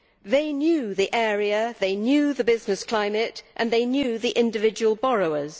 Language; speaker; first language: English; native; English